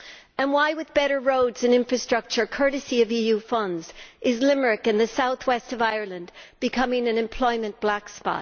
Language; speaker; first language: English; native; English